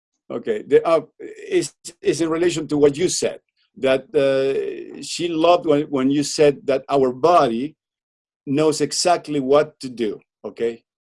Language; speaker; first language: English; non-native, fluent; Spanish